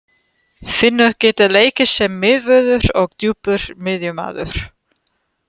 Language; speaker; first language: Icelandic; non-native, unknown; German